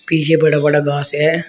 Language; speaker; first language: Hindi; native; Hindi